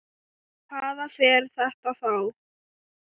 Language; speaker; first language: Icelandic; non-native, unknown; Thai